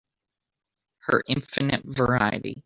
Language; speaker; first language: English; native; English